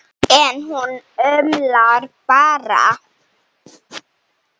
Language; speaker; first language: Icelandic; non-native, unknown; Slovenian